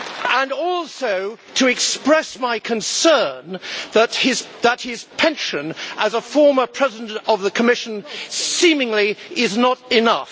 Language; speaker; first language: English; native; English